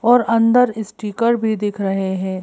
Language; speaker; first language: Hindi; native; Hindi